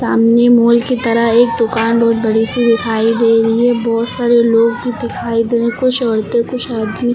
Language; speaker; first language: Hindi; native; Hindi